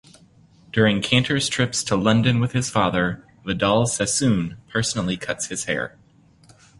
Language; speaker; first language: English; native; English